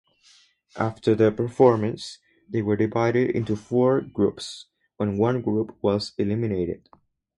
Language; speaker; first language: English; non-native, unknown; Spanish